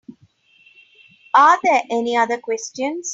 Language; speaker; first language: English; non-native, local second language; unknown